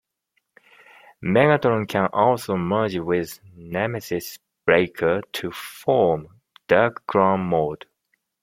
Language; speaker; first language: English; non-native, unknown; Japanese